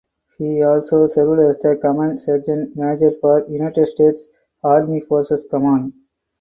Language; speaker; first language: English; non-native, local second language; Tamil